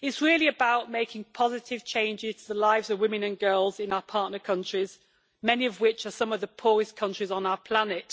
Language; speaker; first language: English; native; English